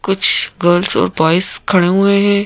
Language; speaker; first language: Hindi; native; Hindi